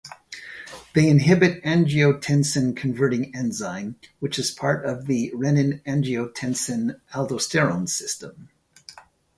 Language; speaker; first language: English; native; English